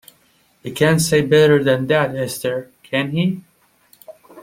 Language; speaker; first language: English; non-native, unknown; Persian